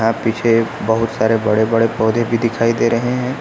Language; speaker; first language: Hindi; native; Hindi